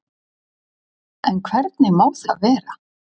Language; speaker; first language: Icelandic; native; Icelandic